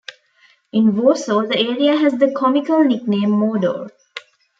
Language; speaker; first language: English; non-native, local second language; Tamil